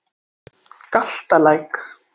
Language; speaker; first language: Icelandic; native; Icelandic